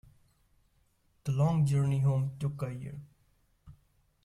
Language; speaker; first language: English; non-native, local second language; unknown